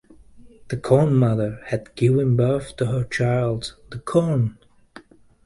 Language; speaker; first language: English; native; English